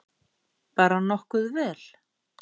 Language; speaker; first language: Icelandic; native; Icelandic